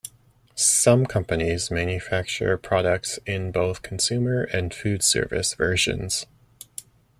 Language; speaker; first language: English; native; English